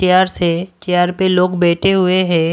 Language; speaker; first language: Hindi; non-native, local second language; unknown